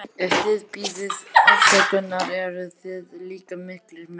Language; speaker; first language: Icelandic; native; Icelandic